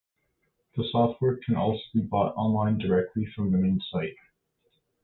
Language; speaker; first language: English; native; English